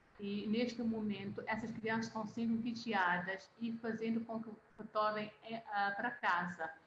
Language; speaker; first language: Portuguese; native; Portuguese